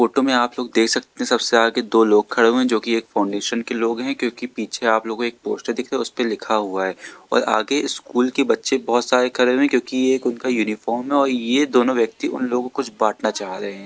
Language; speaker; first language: Hindi; native; Hindi